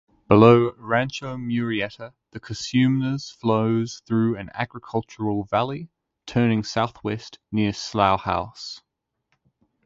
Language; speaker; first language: English; native; English